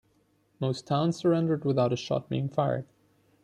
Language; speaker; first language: English; non-native, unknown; German